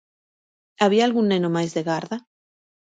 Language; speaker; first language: Galician; native; Galician